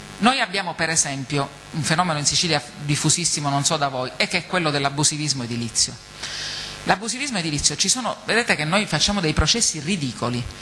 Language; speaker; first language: Italian; native; Italian